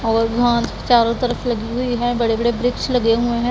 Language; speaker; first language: Hindi; non-native, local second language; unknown